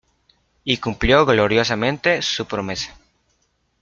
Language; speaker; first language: Spanish; native; Spanish